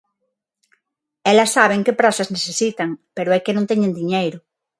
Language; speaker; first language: Galician; non-native, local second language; Spanish